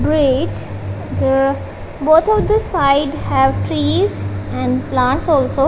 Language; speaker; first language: English; non-native, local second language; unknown